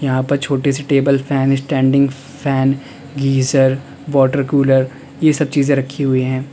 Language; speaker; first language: Hindi; native; Hindi